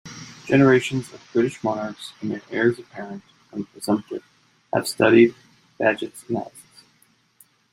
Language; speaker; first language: English; native; English